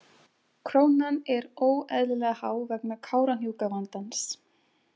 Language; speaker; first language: Icelandic; native; Icelandic